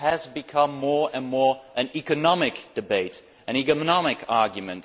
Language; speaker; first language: English; non-native, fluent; Dutch